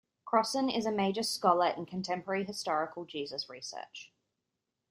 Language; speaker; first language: English; native; English